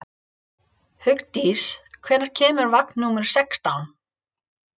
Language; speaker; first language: Icelandic; non-native, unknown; English